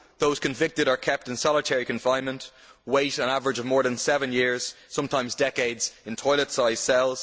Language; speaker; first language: English; native; English